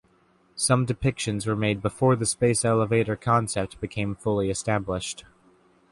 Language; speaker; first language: English; native; English